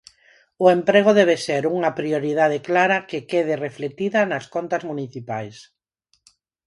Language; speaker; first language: Galician; non-native, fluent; Spanish